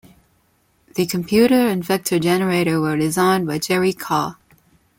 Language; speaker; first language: English; non-native, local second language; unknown